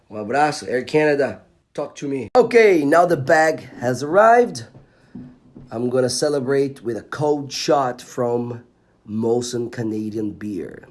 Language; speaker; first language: English; non-native, fluent; Portuguese